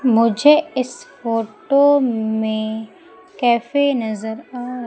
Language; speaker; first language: Hindi; native; Hindi